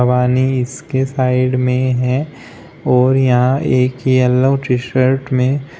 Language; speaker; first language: Hindi; native; Hindi